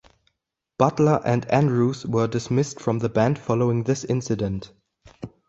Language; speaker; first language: English; non-native, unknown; German